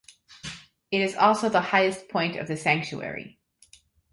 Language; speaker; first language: English; native; English